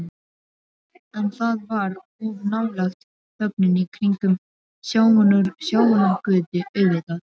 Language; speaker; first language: Icelandic; non-native, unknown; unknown